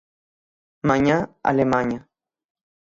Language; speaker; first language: Galician; native; Galician